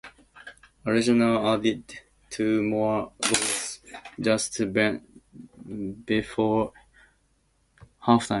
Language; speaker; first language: English; native; English